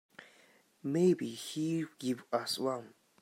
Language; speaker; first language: English; native; English